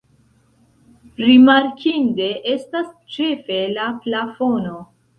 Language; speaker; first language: Esperanto; non-native, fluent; Central Kurdish